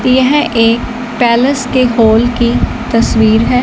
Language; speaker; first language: Hindi; non-native, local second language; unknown